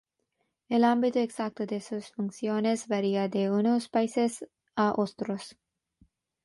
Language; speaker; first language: Spanish; non-native, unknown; Bangla